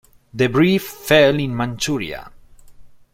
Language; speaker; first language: English; non-native, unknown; Spanish